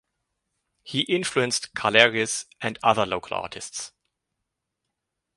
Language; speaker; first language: English; native; English